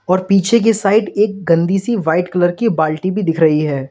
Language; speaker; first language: Hindi; native; Hindi